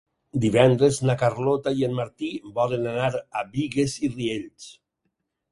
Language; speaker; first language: Catalan; native; Catalan